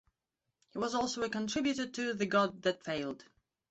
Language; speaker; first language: English; non-native, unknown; Belarusian